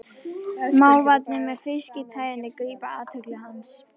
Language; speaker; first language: Icelandic; native; Icelandic